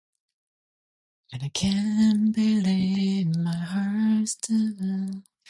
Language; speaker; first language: English; non-native, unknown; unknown